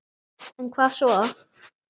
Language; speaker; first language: Icelandic; native; Icelandic